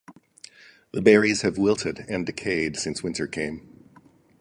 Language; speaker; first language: English; native; English